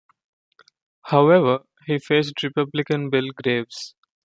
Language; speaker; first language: English; non-native, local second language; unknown